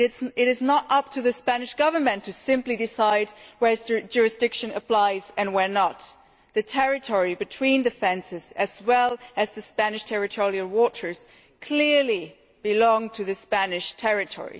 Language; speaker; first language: English; non-native, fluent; German